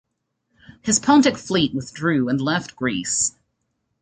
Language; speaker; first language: English; native; English